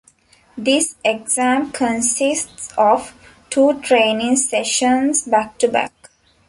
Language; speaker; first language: English; non-native, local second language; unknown